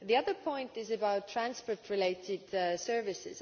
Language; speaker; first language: English; non-native, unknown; Estonian